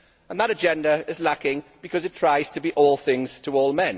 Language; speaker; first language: English; native; English